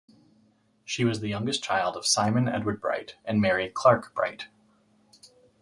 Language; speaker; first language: English; native; English